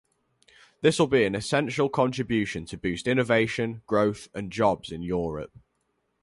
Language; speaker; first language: English; native; English